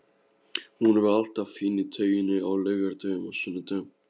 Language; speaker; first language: Icelandic; non-native, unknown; Polish